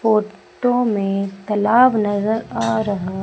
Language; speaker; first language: Hindi; native; Hindi